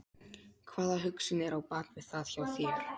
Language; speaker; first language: Icelandic; non-native, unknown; Polish